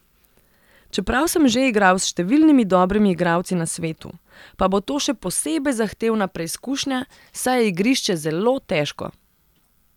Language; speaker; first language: Slovenian; non-native, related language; Serbian